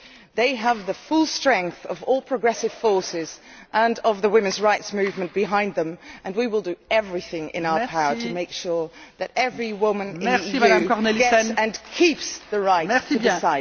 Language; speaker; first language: English; non-native, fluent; Dutch